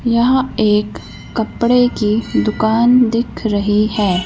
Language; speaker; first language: Hindi; native; Hindi